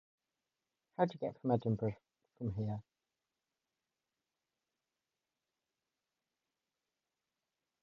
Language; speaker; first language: English; native; English